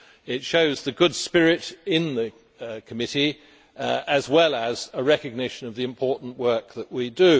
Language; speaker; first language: English; native; English